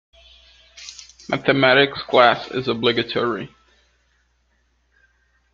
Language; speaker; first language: English; native; English